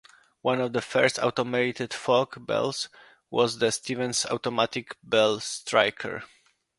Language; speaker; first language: English; non-native, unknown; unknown